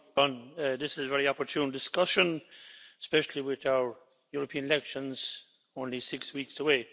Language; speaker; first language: English; native; English